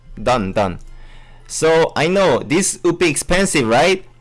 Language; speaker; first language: English; non-native, learner; Korean